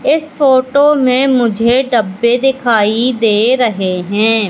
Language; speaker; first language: Hindi; native; Hindi